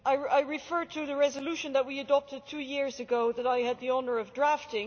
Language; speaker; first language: English; non-native, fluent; Dutch